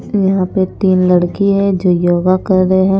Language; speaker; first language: Hindi; non-native, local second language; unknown